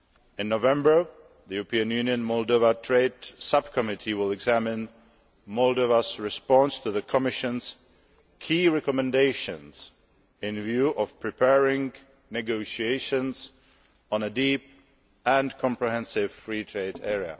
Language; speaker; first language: English; non-native, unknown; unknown